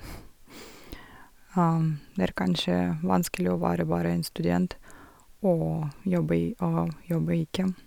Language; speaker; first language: Norwegian; non-native, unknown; Russian